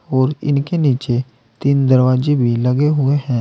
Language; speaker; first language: Hindi; native; Hindi